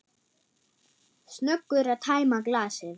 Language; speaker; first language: Icelandic; non-native, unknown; German